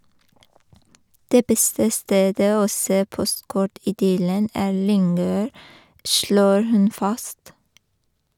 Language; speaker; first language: Norwegian; non-native, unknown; Persian